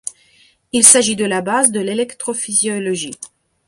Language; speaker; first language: French; non-native, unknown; Belarusian